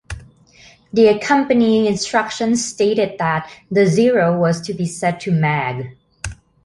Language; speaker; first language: English; non-native, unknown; Thai